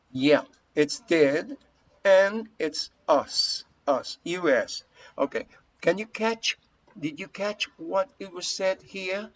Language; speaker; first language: English; non-native, fluent; Spanish